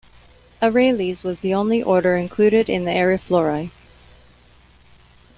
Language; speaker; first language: English; native; English